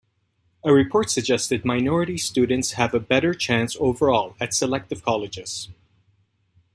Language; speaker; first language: English; native; English